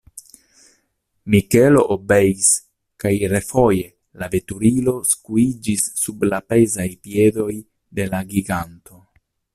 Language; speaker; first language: Esperanto; non-native, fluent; Italian